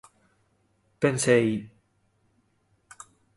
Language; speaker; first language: Galician; native; Galician